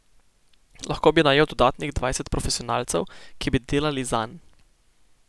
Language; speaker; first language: Slovenian; native; Slovenian